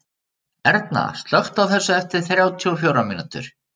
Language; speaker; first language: Icelandic; native; Icelandic